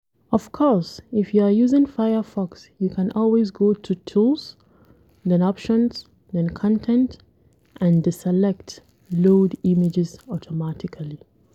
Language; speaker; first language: English; non-native, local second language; Hausa